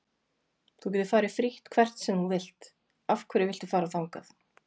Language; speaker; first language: Icelandic; native; Icelandic